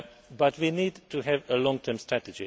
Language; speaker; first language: English; non-native, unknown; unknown